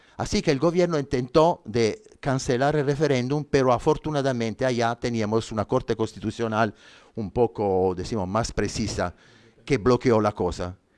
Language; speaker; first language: Spanish; non-native, fluent; Italian